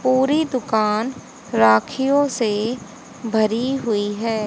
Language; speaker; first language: Hindi; native; Hindi